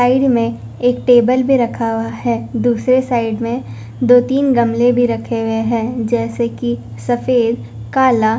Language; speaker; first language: Hindi; non-native, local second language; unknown